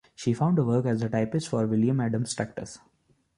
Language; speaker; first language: English; non-native, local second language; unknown